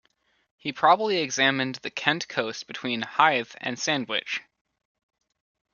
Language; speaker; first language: English; native; English